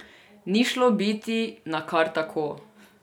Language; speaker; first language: Slovenian; non-native, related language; Serbian